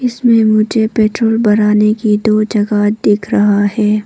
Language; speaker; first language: Hindi; non-native, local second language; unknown